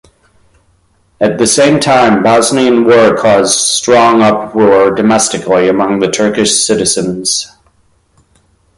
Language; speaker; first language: English; native; English